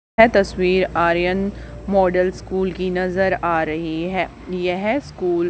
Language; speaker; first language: Hindi; native; Hindi